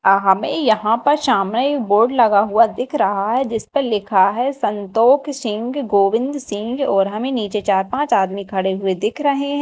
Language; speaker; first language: Hindi; native; Hindi